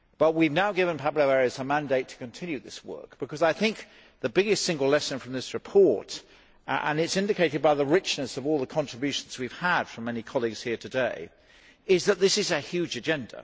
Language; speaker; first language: English; native; English